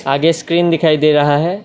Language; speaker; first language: Hindi; non-native, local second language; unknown